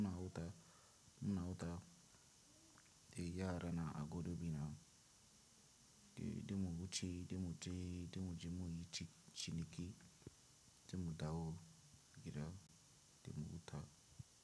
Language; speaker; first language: Hausa; non-native, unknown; Tiv